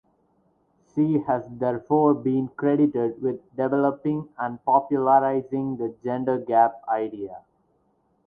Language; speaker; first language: English; non-native, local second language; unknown